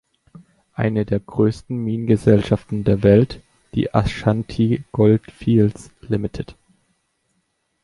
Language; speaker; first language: German; native; German